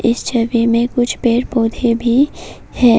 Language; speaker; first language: Hindi; non-native, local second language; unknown